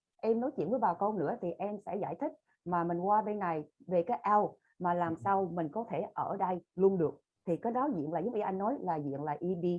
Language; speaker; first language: Vietnamese; early bilingual, other home language; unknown